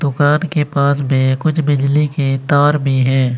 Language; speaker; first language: Hindi; native; Hindi